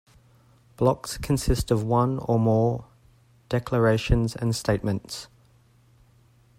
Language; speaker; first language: English; native; English